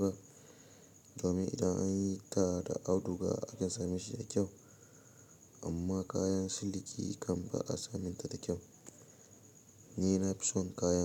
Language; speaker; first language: Hausa; native; Hausa